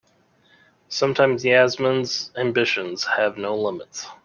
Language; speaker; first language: English; native; English